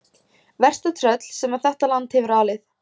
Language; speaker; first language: Icelandic; native; Icelandic